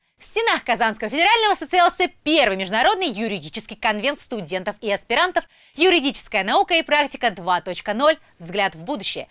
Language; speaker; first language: Russian; native; Russian